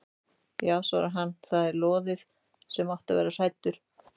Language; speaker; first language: Icelandic; native; Icelandic